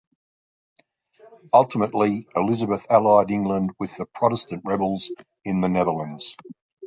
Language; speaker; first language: English; native; English